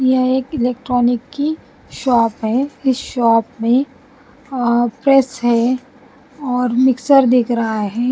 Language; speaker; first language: Hindi; non-native, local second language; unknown